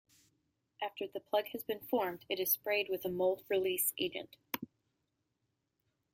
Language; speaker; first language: English; native; English